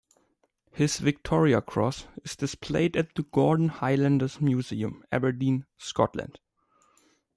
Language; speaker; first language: English; non-native, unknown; German